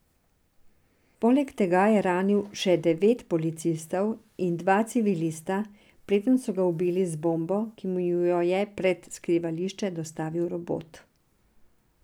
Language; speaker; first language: Slovenian; non-native, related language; Serbian